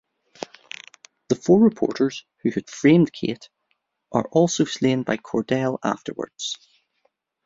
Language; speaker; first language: English; native; English